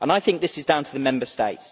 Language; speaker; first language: English; native; English